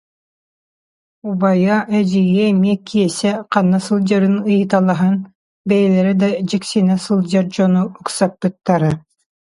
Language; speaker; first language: Yakut; non-native, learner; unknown